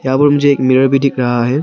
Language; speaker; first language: Hindi; non-native, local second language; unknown